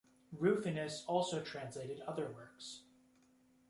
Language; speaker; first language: English; native; English